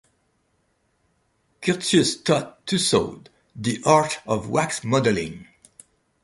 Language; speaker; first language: English; non-native, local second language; French